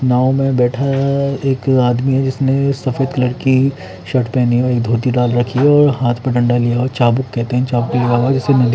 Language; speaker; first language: Hindi; native; Hindi